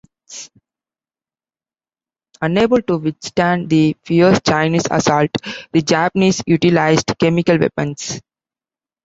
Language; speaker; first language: English; non-native, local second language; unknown